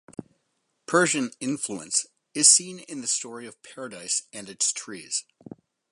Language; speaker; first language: English; native; English